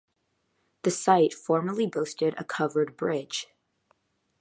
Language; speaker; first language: English; native; English